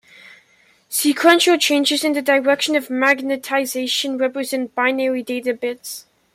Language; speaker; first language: English; native; English